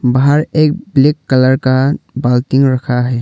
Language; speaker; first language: Hindi; non-native, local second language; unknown